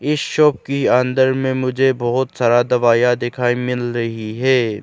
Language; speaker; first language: Hindi; non-native, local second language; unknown